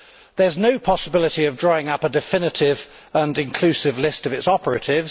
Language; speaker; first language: English; native; English